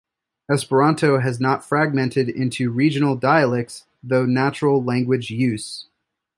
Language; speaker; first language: English; native; English